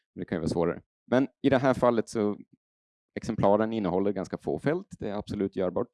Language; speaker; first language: Swedish; native; Swedish